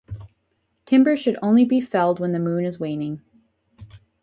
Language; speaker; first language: English; native; English